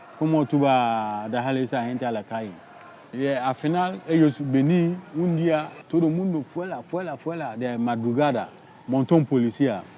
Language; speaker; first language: Spanish; non-native, learner; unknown